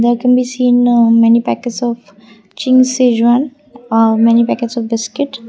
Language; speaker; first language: English; non-native, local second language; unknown